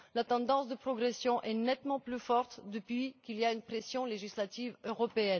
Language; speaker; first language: French; non-native, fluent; Bulgarian